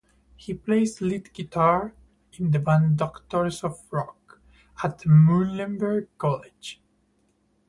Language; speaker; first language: English; non-native, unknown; Spanish